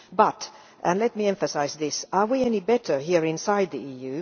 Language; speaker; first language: English; non-native, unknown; Finnish